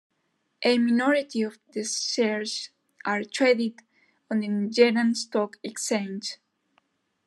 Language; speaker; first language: English; non-native, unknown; Spanish